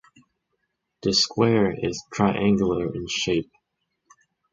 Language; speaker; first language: English; non-native, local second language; Chinese